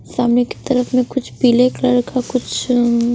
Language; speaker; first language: Hindi; non-native, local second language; Punjabi